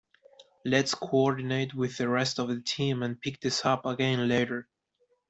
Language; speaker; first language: English; non-native, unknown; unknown